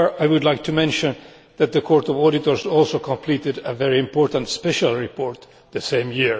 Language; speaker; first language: English; non-native, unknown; Finnish